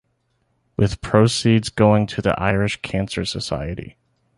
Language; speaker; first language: English; native; English